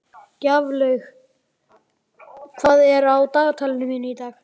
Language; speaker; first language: Icelandic; native; Icelandic